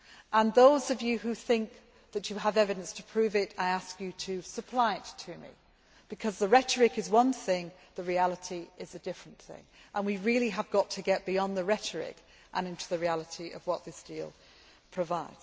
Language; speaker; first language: English; native; English